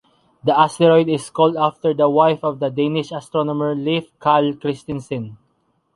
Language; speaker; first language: English; non-native, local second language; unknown